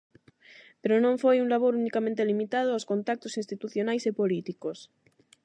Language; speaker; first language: Galician; non-native, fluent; Spanish